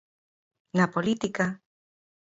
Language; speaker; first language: Galician; native; Galician